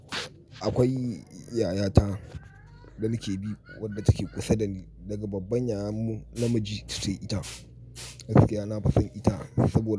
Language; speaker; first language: Hausa; native; Hausa